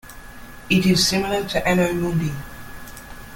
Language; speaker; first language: English; native; English